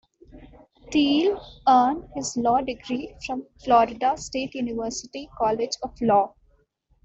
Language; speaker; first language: English; non-native, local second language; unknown